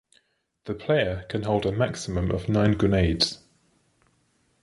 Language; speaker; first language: English; native; English